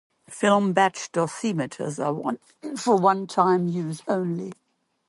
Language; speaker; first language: English; non-native, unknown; German